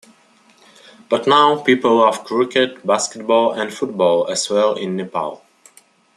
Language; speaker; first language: English; non-native, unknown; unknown